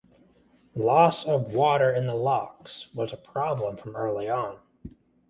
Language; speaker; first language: English; native; English